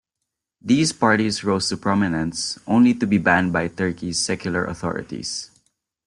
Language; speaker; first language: English; non-native, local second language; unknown